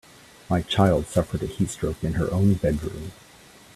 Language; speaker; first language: English; native; English